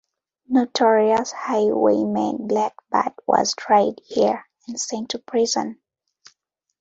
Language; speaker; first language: English; non-native, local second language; Ganda